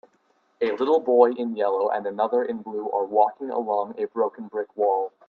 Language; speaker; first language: English; native; English